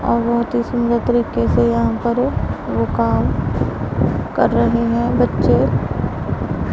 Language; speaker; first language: Hindi; non-native, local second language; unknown